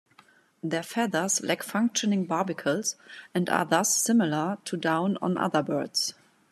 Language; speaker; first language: English; non-native, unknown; German